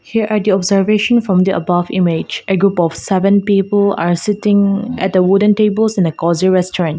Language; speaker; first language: English; non-native, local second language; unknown